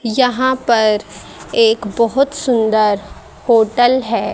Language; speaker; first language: Hindi; native; Hindi